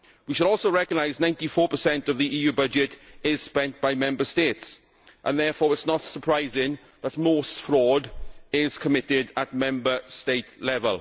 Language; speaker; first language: English; native; English